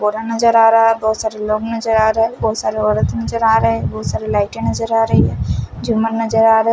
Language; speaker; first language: Hindi; non-native, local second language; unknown